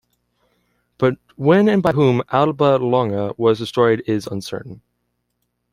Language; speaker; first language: English; native; English